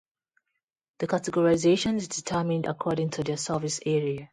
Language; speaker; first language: English; non-native, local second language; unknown